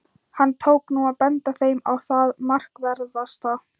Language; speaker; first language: Icelandic; non-native, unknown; Thai